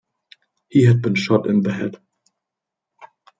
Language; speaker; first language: English; non-native, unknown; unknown